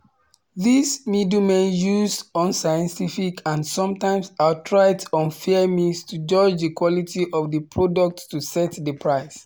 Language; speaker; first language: English; non-native, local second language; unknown